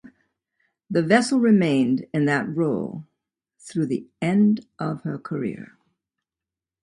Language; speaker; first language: English; native; English